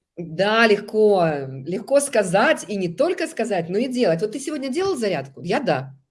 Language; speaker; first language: Russian; native; Russian